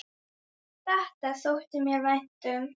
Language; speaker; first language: Icelandic; native; Icelandic